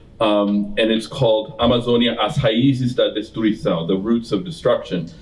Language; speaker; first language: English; native; English